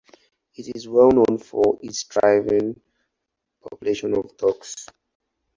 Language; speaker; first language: English; non-native, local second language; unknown